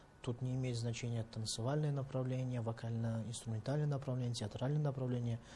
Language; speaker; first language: Russian; non-native, fluent; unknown